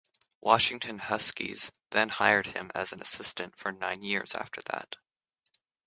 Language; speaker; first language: English; native; English